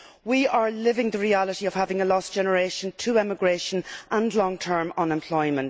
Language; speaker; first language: English; native; English